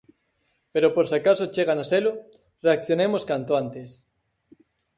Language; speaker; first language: Galician; native; Galician